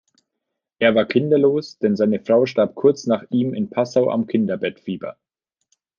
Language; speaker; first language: German; native; German